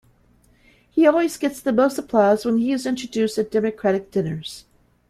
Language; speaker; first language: English; native; English